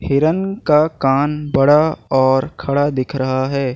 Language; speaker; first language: Hindi; non-native, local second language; Gujarati